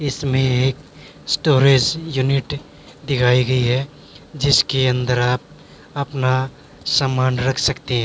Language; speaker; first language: Hindi; native; Hindi